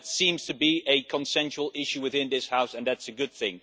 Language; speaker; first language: English; non-native, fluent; Dutch